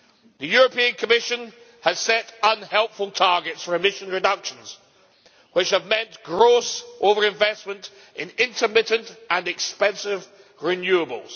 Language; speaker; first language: English; native; English